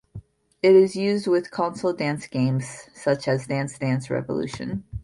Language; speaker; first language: English; native; English